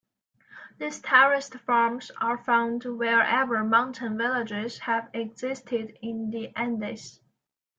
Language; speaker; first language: English; non-native, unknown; Chinese